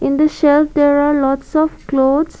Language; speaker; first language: English; non-native, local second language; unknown